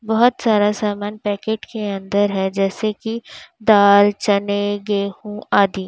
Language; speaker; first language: Hindi; native; Hindi